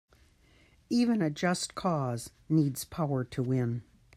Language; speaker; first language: English; native; English